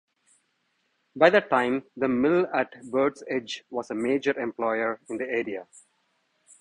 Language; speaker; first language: English; non-native, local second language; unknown